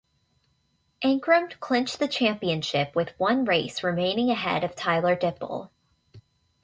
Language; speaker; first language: English; native; English